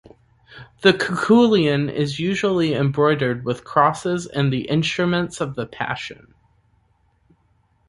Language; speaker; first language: English; native; English